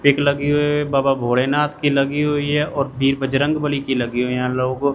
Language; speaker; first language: Hindi; non-native, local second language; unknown